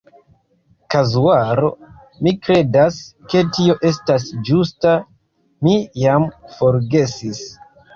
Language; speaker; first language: Esperanto; non-native, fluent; Kinyarwanda